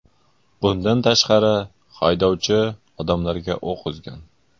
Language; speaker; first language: Uzbek; non-native, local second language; Kara-Kalpak